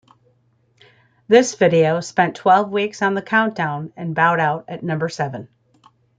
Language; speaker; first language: English; native; English